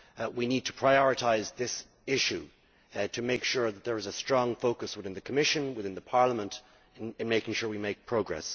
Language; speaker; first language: English; native; English